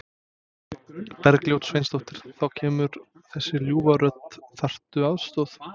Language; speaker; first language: Icelandic; non-native, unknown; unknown